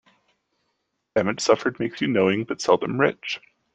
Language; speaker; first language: English; native; English